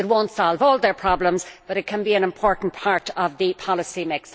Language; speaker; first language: English; native; English